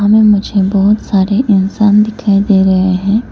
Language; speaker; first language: Hindi; non-native, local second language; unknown